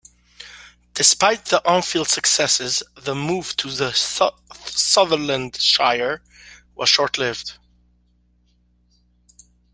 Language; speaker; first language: English; native; English